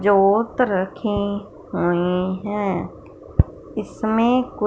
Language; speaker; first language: Hindi; non-native, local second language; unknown